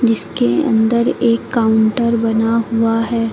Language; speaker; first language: Hindi; native; Hindi